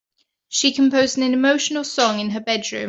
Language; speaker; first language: English; native; English